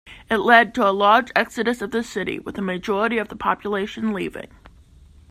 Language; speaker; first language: English; native; English